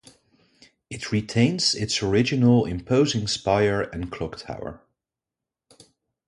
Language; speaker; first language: English; non-native, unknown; Dutch